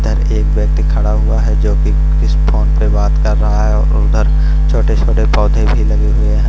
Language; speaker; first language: Hindi; non-native, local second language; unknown